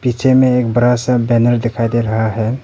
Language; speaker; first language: Hindi; early bilingual, other home language; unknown